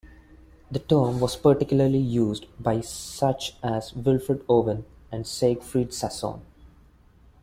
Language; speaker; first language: English; non-native, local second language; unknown